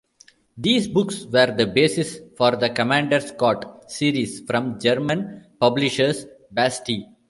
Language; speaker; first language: English; non-native, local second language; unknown